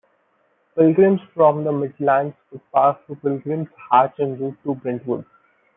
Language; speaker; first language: English; non-native, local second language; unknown